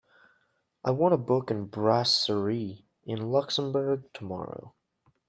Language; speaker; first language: English; native; English